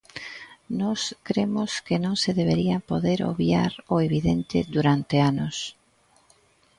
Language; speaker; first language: Galician; native; Galician